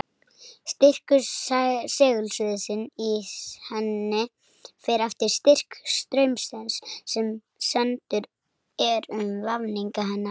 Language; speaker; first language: Icelandic; native; Icelandic